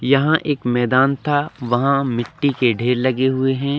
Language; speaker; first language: Hindi; native; Hindi